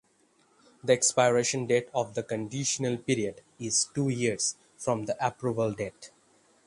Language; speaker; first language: English; non-native, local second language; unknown